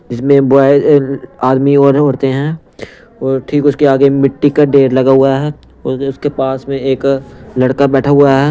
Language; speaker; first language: Hindi; non-native, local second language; Punjabi